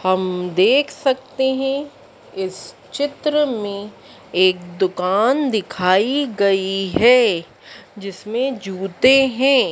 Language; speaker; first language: Hindi; native; Hindi